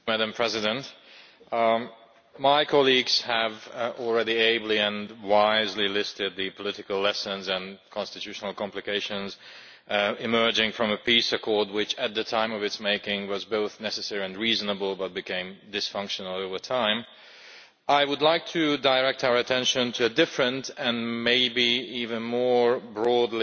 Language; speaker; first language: English; non-native, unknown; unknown